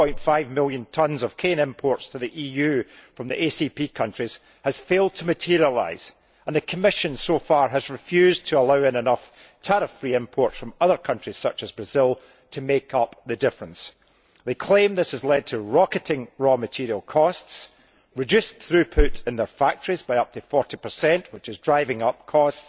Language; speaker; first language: English; native; English